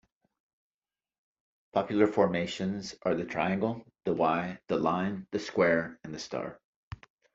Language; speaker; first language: English; native; English